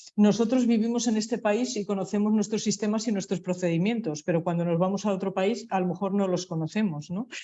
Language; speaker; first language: Spanish; native; Spanish